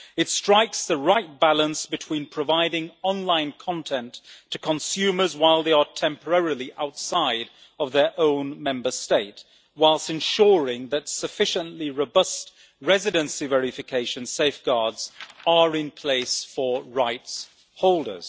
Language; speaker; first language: English; native; English